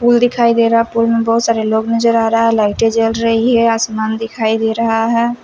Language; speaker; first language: Hindi; non-native, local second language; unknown